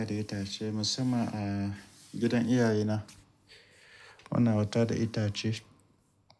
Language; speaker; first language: Hausa; native; Hausa